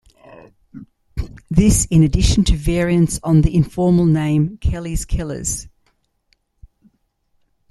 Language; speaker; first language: English; native; English